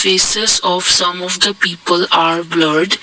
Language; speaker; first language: English; non-native, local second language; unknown